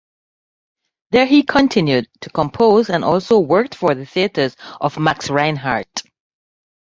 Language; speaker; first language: English; non-native, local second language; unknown